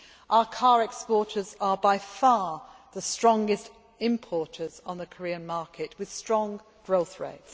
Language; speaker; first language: English; non-native, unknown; Greek